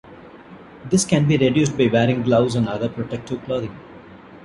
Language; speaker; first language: English; non-native, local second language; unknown